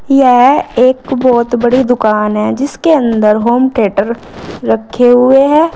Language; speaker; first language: Hindi; native; Hindi